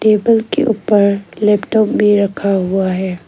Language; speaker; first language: Hindi; non-native, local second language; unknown